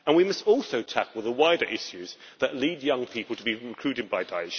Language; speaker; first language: English; native; English